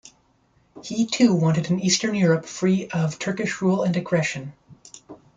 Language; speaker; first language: English; native; English